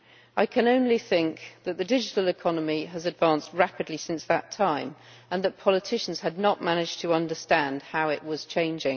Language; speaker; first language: English; native; English